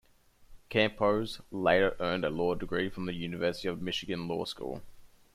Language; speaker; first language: English; native; English